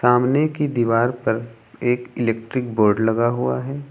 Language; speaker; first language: Hindi; native; Hindi